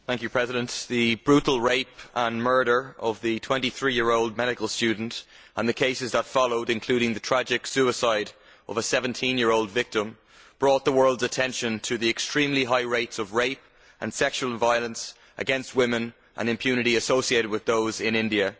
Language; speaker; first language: English; native; English